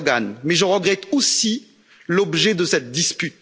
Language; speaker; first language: French; native; French